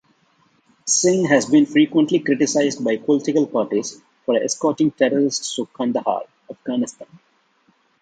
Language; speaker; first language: English; non-native, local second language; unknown